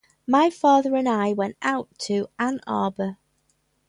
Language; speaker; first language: English; native; English